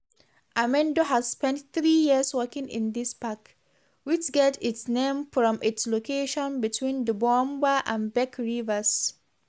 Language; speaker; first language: English; non-native, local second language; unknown